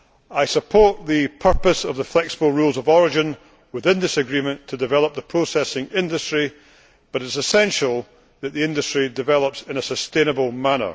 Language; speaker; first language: English; native; English